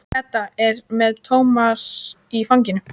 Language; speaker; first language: Icelandic; native; Icelandic